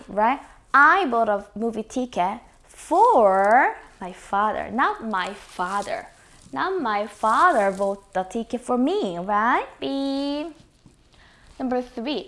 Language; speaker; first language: English; non-native, fluent; Korean